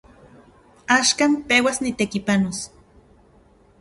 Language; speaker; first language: Central Puebla Nahuatl; non-native, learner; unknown